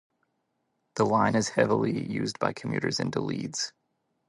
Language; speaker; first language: English; native; English